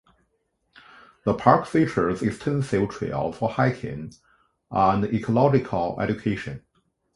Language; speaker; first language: English; non-native, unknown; Chinese